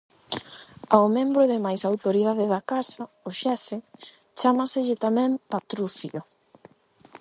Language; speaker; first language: Galician; non-native, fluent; Spanish